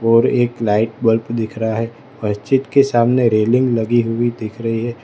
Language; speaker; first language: Hindi; non-native, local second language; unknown